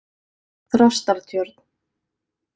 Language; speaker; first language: Icelandic; native; Icelandic